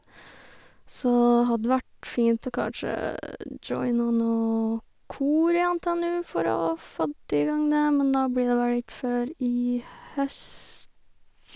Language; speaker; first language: Norwegian; native; Norwegian